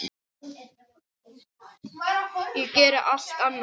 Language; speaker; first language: Icelandic; non-native, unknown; English